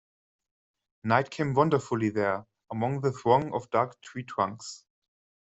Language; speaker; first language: English; non-native, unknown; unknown